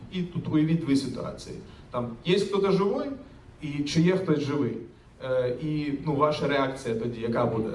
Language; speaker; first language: Ukrainian; native; Ukrainian